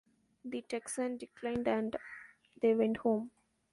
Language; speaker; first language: English; non-native, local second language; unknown